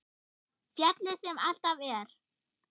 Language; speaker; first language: Icelandic; non-native, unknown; German